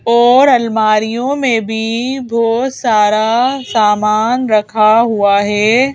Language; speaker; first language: Hindi; native; Hindi